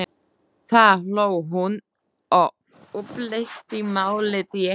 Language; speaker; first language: Icelandic; non-native, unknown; Slovak